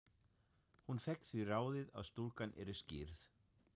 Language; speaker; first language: Icelandic; non-native, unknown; German